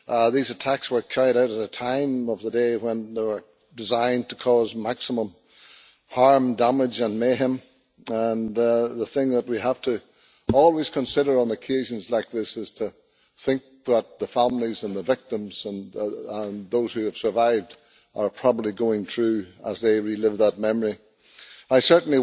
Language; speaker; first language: English; native; English